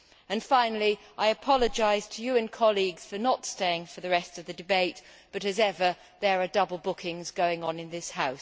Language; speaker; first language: English; native; English